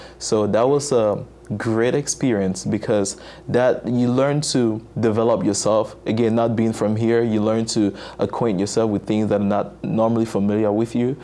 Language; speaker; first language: English; non-native, local second language; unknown